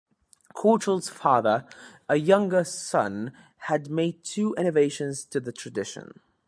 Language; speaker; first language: English; native; English